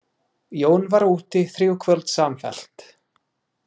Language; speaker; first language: Icelandic; non-native, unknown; English